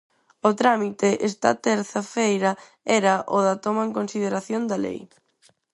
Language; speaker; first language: Galician; non-native, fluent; Spanish